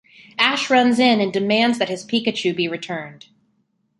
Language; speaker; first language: English; native; English